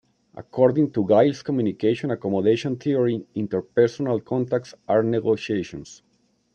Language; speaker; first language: English; non-native, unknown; Spanish